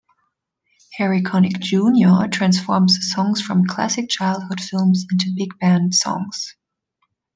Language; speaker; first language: English; non-native, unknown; German